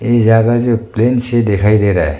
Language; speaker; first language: Hindi; non-native, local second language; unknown